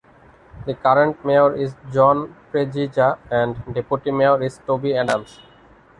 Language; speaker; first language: English; non-native, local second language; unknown